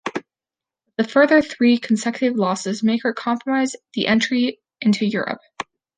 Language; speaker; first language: English; native; English